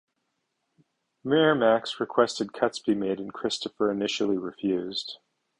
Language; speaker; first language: English; native; English